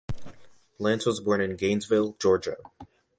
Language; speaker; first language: English; native; English